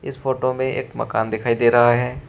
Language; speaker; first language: Hindi; native; Hindi